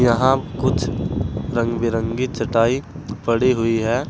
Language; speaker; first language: Hindi; native; Hindi